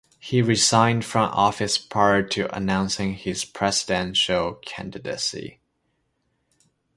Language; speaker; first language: English; non-native, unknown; Chinese